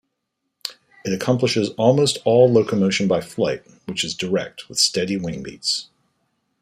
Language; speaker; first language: English; native; English